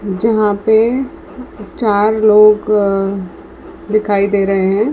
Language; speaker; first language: Hindi; non-native, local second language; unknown